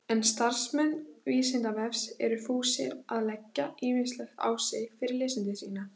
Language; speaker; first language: Icelandic; native; Icelandic